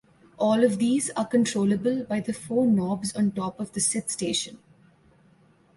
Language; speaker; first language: English; non-native, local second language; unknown